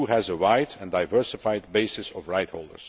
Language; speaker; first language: English; non-native, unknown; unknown